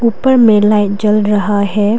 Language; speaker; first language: Hindi; non-native, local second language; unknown